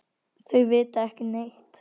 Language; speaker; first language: Icelandic; native; Icelandic